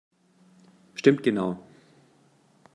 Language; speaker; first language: German; native; German